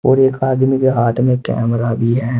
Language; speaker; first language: Hindi; native; Hindi